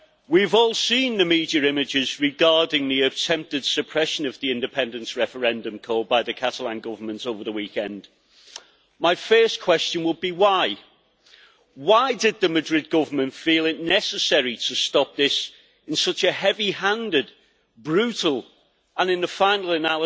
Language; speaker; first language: English; native; English